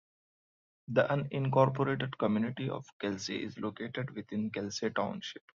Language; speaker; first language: English; non-native, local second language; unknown